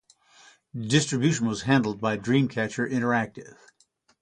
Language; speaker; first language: English; native; English